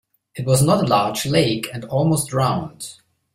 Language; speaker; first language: English; non-native, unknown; German